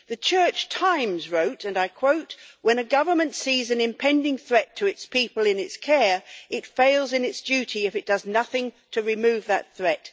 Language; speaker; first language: English; native; English